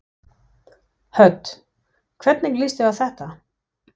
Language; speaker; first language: Icelandic; non-native, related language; Danish